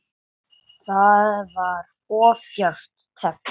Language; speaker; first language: Icelandic; non-native, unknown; English